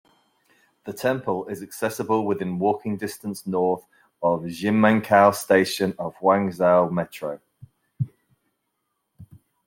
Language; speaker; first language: English; native; English